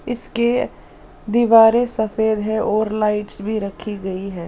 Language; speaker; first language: Hindi; non-native, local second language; Punjabi